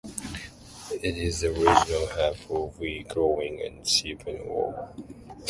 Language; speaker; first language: English; non-native, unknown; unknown